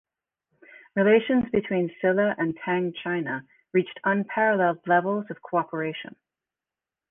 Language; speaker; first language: English; native; English